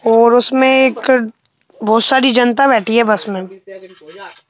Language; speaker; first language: Hindi; native; Hindi